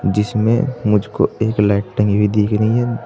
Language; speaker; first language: Hindi; native; Hindi